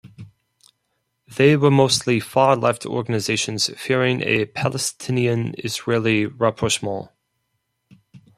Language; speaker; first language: English; non-native, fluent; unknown